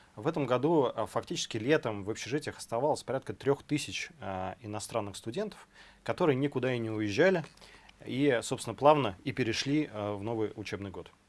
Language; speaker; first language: Russian; native; Russian